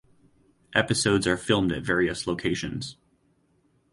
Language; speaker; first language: English; native; English